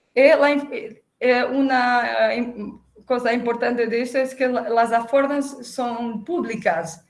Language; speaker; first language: Spanish; non-native, related language; Portuguese